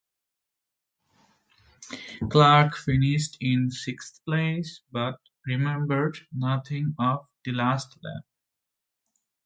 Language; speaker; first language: English; non-native, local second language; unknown